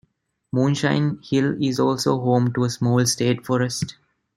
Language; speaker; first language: English; non-native, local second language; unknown